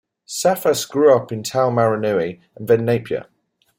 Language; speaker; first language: English; native; English